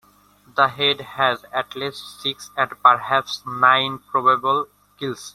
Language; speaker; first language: English; non-native, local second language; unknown